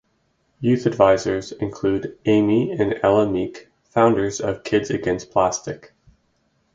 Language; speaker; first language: English; native; English